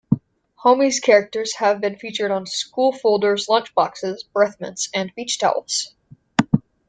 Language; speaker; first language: English; native; English